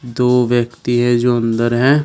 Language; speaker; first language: Hindi; native; Hindi